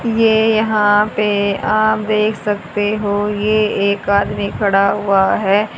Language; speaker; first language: Hindi; native; Hindi